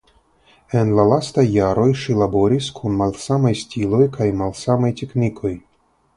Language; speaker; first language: Esperanto; non-native, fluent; Russian